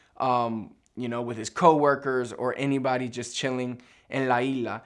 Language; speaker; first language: English; early bilingual, other home language; Spanish